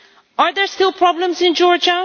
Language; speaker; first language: English; non-native, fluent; Dutch